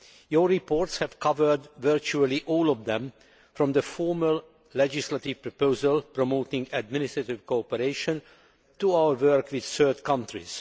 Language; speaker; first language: English; non-native, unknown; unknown